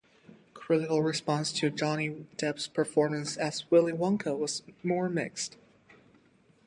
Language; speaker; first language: English; native; English